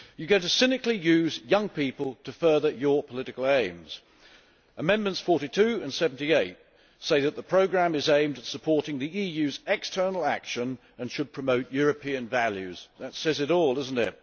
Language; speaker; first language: English; native; English